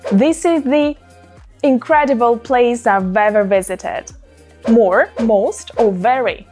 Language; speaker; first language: English; non-native, fluent; Russian